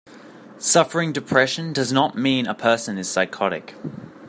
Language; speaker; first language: English; native; English